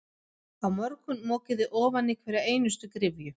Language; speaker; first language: Icelandic; non-native, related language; Swedish